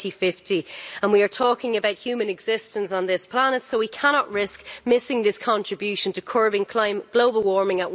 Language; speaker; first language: English; native; English